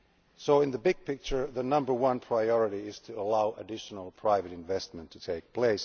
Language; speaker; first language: English; non-native, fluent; Finnish